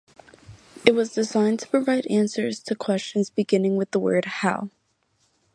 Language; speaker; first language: English; native; English